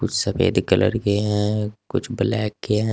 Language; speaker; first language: Hindi; native; Hindi